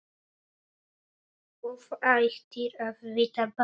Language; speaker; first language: Icelandic; non-native, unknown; Polish